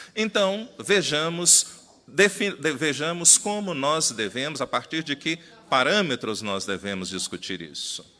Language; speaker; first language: Portuguese; native; Portuguese